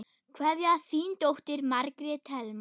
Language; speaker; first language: Icelandic; non-native, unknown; German